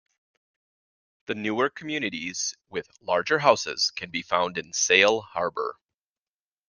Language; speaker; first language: English; native; English